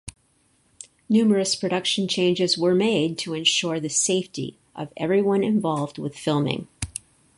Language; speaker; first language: English; native; English